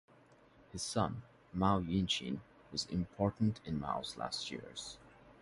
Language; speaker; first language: English; non-native, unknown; Bangla